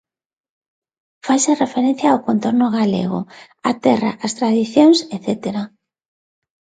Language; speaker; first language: Galician; non-native, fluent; Spanish